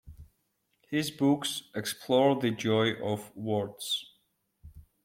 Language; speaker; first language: English; non-native, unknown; Georgian